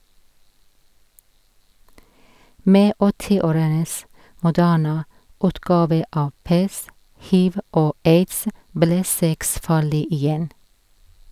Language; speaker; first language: Norwegian; non-native, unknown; Persian